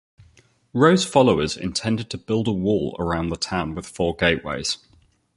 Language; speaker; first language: English; native; English